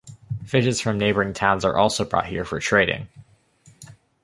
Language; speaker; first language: English; native; English